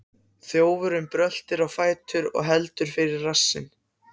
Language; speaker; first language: Icelandic; non-native, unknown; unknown